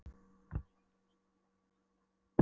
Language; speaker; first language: Icelandic; non-native, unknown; Polish